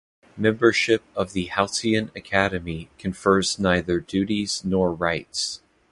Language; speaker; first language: English; native; English